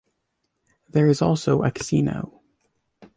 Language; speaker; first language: English; native; English